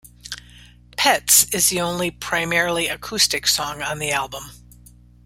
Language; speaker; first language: English; native; English